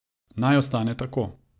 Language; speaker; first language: Slovenian; non-native, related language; Croatian